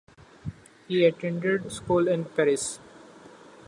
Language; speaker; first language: English; non-native, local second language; Marathi